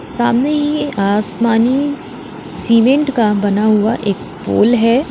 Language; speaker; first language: Hindi; native; Hindi